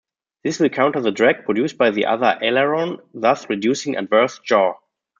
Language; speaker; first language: English; non-native, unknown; German